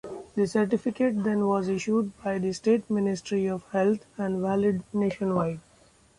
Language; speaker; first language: English; non-native, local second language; Marathi